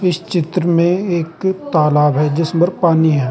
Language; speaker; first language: Hindi; native; Hindi